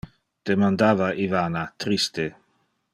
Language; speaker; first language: Interlingua; non-native, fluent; Dutch